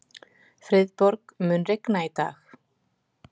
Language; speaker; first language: Icelandic; native; Icelandic